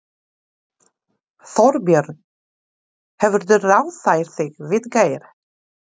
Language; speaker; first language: Icelandic; non-native, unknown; Polish